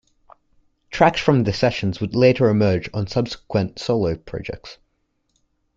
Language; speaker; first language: English; native; English